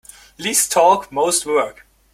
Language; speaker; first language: English; non-native, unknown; German